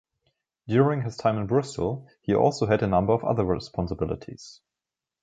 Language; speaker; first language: English; non-native, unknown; German